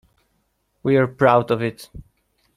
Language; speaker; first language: English; non-native, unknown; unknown